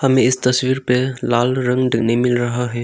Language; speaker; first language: Hindi; non-native, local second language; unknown